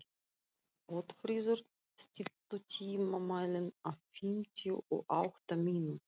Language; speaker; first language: Icelandic; non-native, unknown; Russian